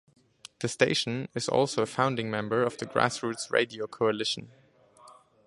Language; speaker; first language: English; non-native, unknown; German